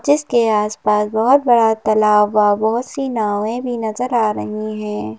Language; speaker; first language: Hindi; native; Hindi